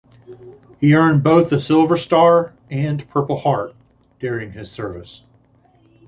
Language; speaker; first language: English; native; English